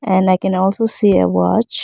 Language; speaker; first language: English; non-native, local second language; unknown